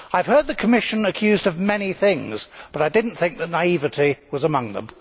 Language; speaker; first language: English; native; English